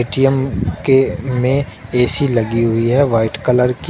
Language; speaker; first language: Hindi; native; Hindi